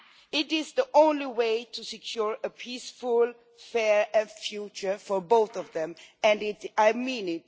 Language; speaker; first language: English; non-native, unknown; Swedish